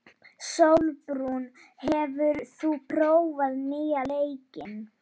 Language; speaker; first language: Icelandic; non-native, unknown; Polish